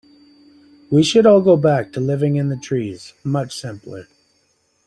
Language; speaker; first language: English; native; English